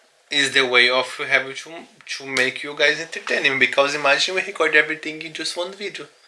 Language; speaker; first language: English; non-native, learner; Portuguese